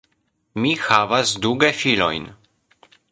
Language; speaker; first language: Esperanto; non-native, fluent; Polish